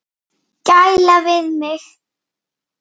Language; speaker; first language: Icelandic; native; Icelandic